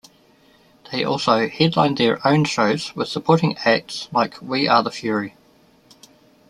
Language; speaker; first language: English; native; English